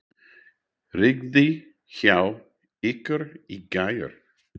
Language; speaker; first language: Icelandic; non-native, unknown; English